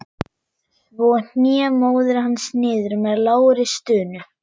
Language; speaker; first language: Icelandic; non-native, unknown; German